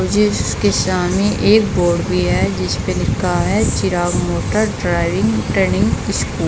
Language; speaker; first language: Hindi; native; Hindi